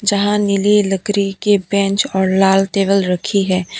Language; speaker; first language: Hindi; non-native, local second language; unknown